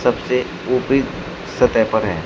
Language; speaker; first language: Hindi; native; Hindi